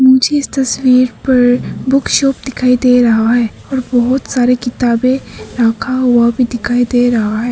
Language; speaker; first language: Hindi; non-native, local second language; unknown